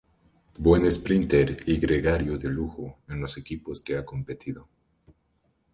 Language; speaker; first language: Spanish; native; Spanish